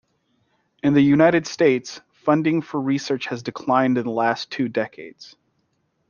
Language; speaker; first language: English; native; English